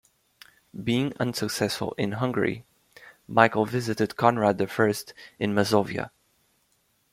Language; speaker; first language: English; native; English